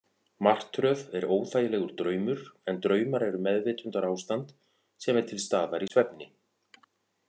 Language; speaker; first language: Icelandic; native; Icelandic